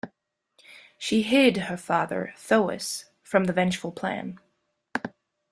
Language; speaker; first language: English; non-native, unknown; German